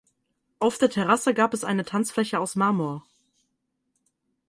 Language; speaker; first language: German; native; German